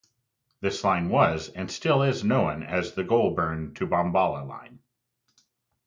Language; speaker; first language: English; native; English